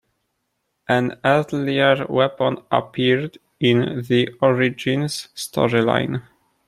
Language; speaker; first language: English; non-native, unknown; Polish